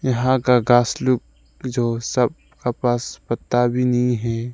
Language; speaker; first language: Hindi; non-native, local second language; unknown